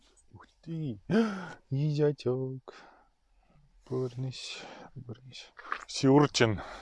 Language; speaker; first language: Ukrainian; native; Ukrainian